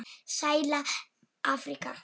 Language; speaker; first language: Icelandic; non-native, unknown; Polish